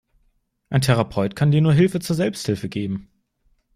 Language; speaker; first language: German; native; German